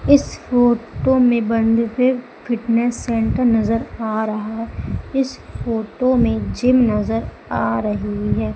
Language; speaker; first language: Hindi; native; Hindi